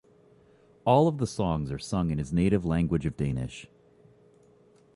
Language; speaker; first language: English; native; English